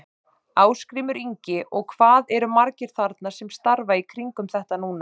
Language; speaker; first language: Icelandic; native; Icelandic